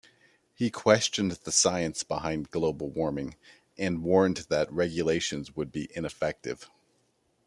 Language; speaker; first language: English; native; English